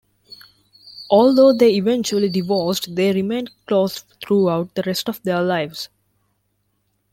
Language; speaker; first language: English; non-native, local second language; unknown